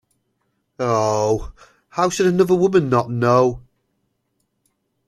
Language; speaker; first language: English; native; English